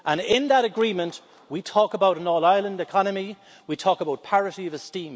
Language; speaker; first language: English; native; English